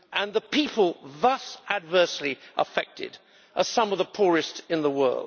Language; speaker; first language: English; native; English